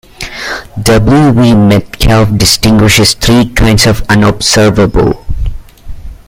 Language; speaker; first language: English; native; English